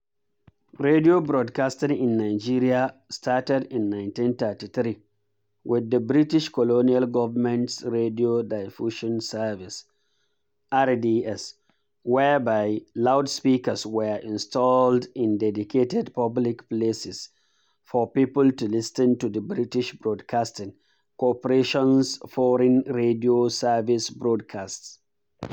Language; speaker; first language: English; non-native, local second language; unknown